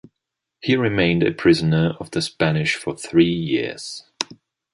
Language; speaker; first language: English; non-native, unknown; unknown